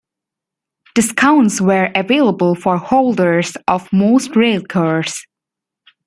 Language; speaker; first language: English; native; English